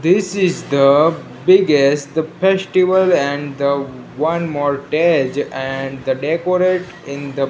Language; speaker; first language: English; non-native, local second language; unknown